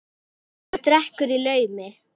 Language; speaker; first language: Icelandic; native; Icelandic